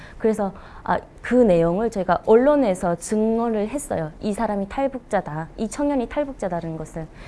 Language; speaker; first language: Korean; native; Korean